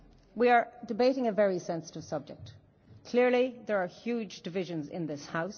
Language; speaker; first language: English; native; English